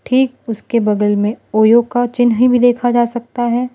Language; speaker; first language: Hindi; non-native, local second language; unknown